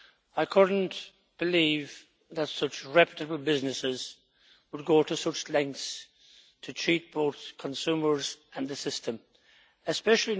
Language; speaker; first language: English; native; English